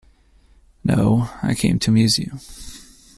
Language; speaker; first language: English; native; English